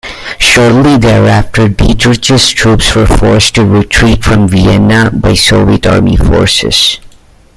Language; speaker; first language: English; native; English